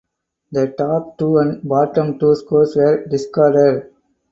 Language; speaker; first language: English; non-native, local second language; Tamil